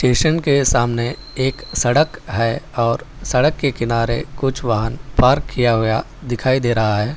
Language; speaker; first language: Hindi; non-native, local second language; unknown